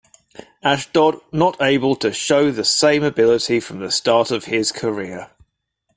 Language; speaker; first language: English; native; English